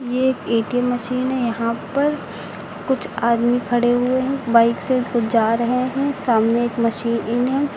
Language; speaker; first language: Hindi; native; Hindi